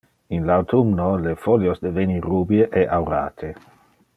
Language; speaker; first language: Interlingua; non-native, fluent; Dutch